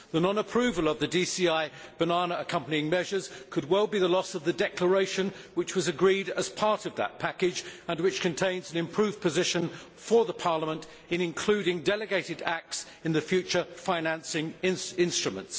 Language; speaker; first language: English; native; English